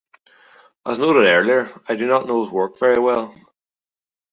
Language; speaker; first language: English; native; English